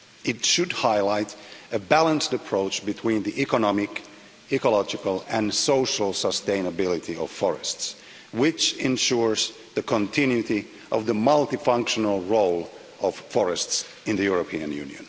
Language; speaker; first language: English; non-native, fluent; Finnish